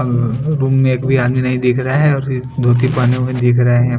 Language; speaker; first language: Hindi; non-native, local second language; Bhojpuri